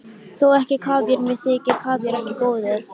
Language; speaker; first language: Icelandic; native; Icelandic